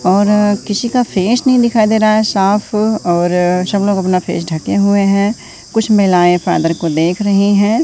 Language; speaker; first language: Hindi; native; Hindi